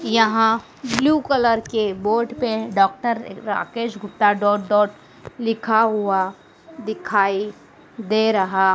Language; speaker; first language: Hindi; native; Hindi